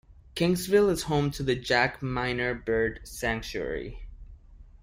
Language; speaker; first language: English; non-native, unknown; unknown